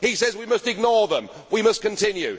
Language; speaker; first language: English; native; English